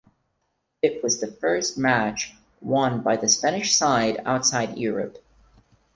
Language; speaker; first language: English; non-native, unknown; Portuguese